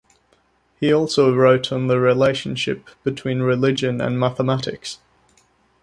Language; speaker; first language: English; native; English